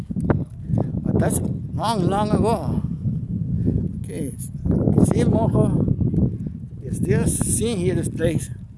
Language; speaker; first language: English; non-native, fluent; Spanish